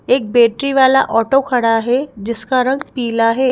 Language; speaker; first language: Hindi; native; Hindi